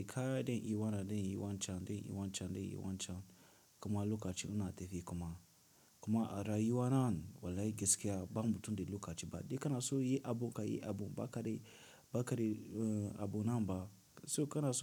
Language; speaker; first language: Hausa; non-native, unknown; Tiv